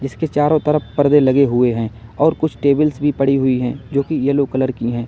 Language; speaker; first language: Hindi; native; Hindi